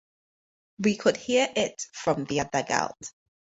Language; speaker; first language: English; native; English